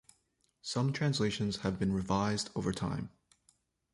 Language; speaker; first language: English; native; English